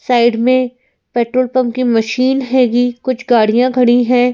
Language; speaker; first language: Hindi; native; Hindi